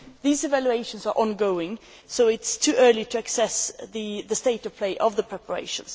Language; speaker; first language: English; non-native, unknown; Swedish